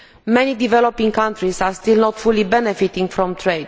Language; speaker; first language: English; non-native, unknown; Romanian